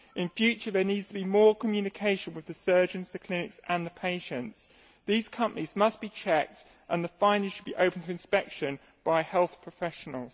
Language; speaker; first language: English; native; English